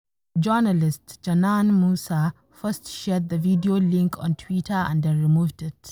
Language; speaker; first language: English; non-native, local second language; Hausa